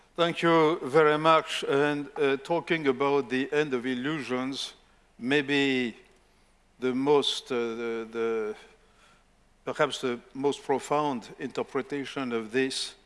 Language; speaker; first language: English; non-native, fluent; French